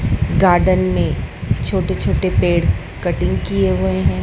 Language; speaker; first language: Hindi; native; Hindi